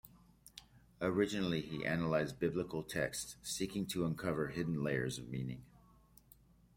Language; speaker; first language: English; native; English